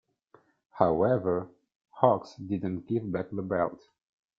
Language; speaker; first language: English; non-native, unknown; Italian